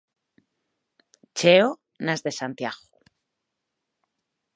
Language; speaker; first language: Galician; native; Galician